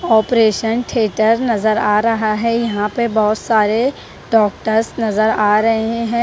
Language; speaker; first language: Hindi; non-native, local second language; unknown